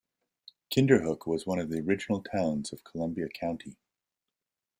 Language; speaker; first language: English; native; English